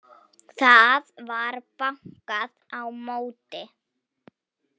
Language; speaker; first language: Icelandic; non-native, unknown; Polish